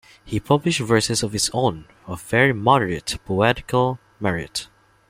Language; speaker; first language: English; non-native, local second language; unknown